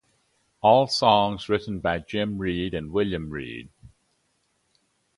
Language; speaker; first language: English; native; English